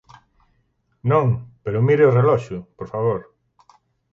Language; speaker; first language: Galician; native; Galician